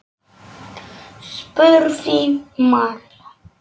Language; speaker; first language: Icelandic; non-native, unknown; Polish